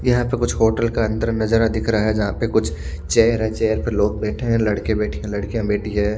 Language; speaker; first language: Hindi; native; Hindi